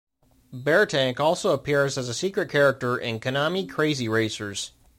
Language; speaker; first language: English; native; English